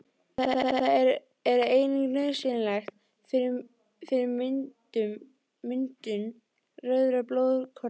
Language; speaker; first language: Icelandic; native; Icelandic